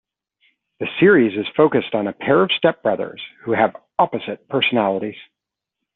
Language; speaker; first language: English; native; English